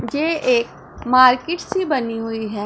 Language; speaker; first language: Hindi; non-native, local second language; Punjabi